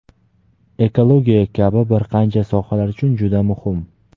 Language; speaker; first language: Uzbek; native; Uzbek